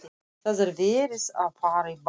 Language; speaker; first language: Icelandic; non-native, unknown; Russian